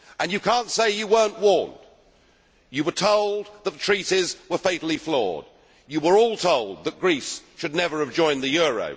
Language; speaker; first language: English; native; English